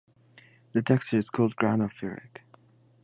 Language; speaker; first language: English; native; English